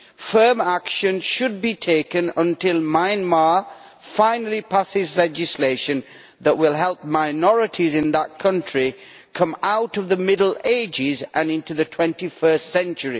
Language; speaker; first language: English; native; English